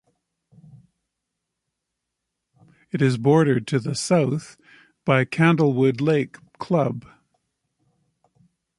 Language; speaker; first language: English; native; English